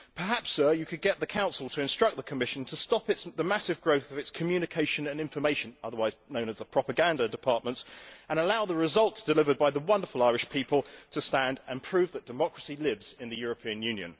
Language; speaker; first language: English; native; English